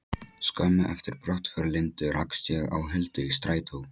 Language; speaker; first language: Icelandic; non-native, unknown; Polish